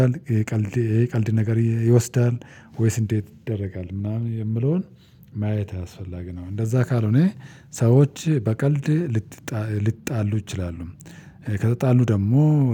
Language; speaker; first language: Amharic; non-native, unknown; Oromo